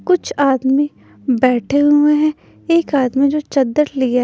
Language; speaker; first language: Hindi; non-native, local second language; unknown